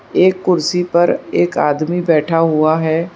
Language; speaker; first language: Hindi; non-native, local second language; Gujarati